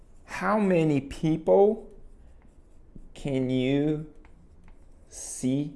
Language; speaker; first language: English; non-native, fluent; Portuguese